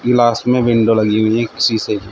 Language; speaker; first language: Hindi; native; Hindi